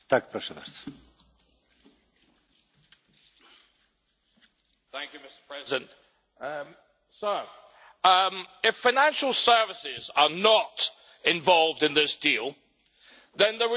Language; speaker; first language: English; native; English